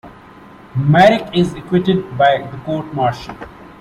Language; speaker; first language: English; non-native, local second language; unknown